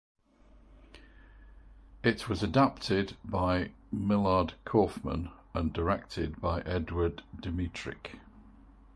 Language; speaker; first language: English; native; English